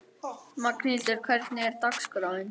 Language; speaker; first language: Icelandic; native; Icelandic